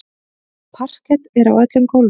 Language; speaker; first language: Icelandic; native; Icelandic